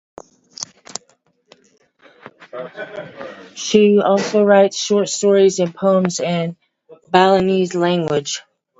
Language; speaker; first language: English; native; English